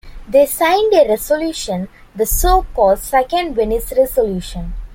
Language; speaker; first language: English; non-native, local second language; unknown